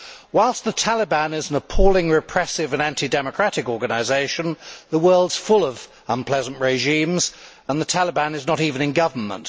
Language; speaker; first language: English; native; English